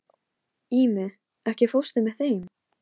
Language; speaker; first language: Icelandic; non-native, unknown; Polish